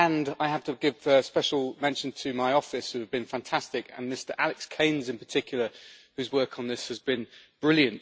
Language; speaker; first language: English; native; English